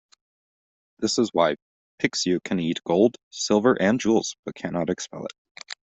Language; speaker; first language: English; native; English